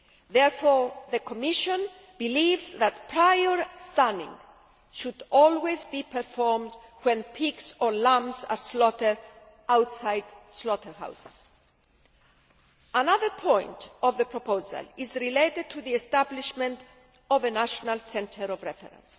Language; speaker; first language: English; non-native, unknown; Greek